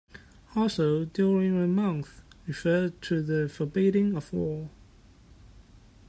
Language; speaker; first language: English; non-native, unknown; Chinese